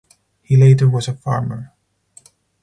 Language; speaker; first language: English; non-native, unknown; Spanish